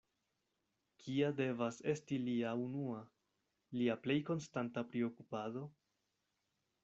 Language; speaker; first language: Esperanto; non-native, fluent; Spanish